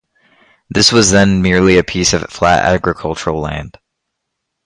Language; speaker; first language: English; native; English